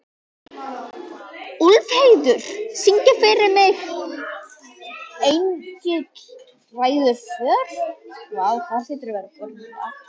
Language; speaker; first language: Icelandic; native; Icelandic